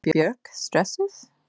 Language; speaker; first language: Icelandic; non-native, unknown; English